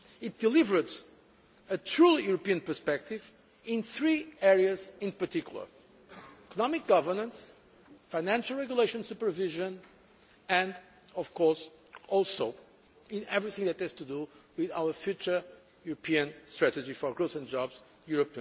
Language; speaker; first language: English; non-native, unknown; Portuguese